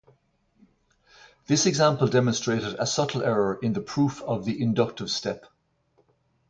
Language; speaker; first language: English; native; English